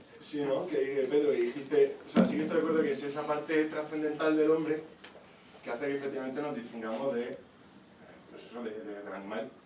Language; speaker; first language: Spanish; non-native, fluent; Italian